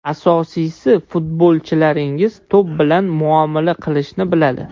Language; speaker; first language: Uzbek; non-native, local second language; Russian